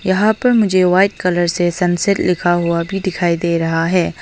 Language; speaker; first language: Hindi; non-native, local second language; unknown